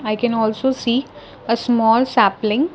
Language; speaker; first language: English; non-native, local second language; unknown